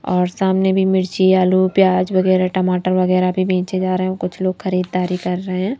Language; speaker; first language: Hindi; native; Hindi